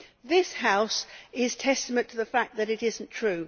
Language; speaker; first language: English; native; English